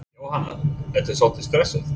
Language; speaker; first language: Icelandic; non-native, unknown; English